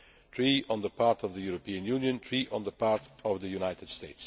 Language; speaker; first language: English; non-native, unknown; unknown